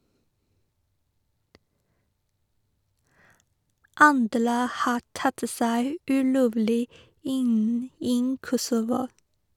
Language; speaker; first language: Norwegian; non-native, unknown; Chinese